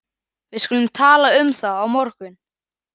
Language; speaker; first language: Icelandic; native; Icelandic